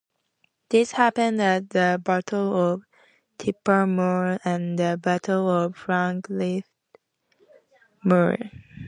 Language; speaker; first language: English; native; English